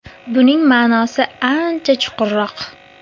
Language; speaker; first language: Uzbek; native; Uzbek